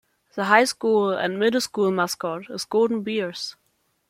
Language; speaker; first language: English; non-native, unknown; German